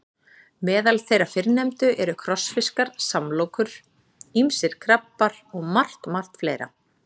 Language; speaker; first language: Icelandic; native; Icelandic